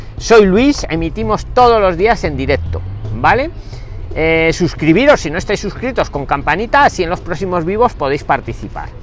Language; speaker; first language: Spanish; native; Spanish